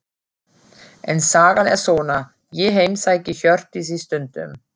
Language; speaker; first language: Icelandic; non-native, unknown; German